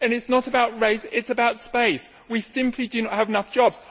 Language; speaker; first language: English; native; English